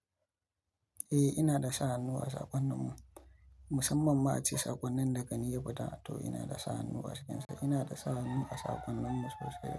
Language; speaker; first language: Hausa; native; Hausa